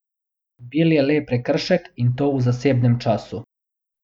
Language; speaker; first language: Slovenian; non-native, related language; Bosnian